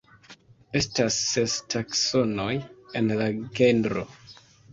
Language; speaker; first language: Esperanto; non-native, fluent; Kinyarwanda